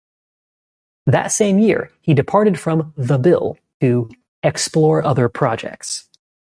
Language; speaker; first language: English; native; English